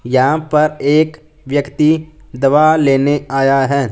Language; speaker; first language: Hindi; non-native, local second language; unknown